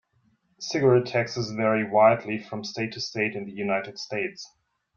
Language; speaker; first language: English; non-native, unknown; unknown